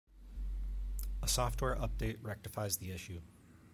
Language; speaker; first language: English; native; English